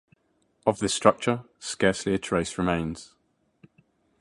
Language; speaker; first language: English; native; English